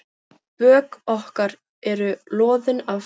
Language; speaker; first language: Icelandic; non-native, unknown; Filipino